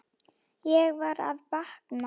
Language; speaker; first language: Icelandic; non-native, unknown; Slovak